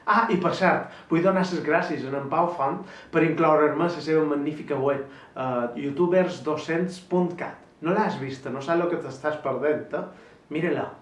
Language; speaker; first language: Catalan; native; Catalan